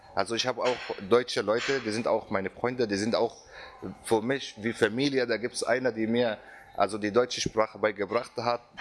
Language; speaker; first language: German; non-native, fluent; Arabic